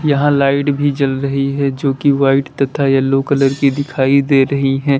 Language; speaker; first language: Hindi; native; Hindi